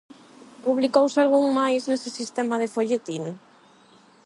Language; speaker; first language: Galician; non-native, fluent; Spanish